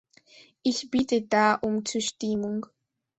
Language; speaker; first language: German; non-native, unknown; Spanish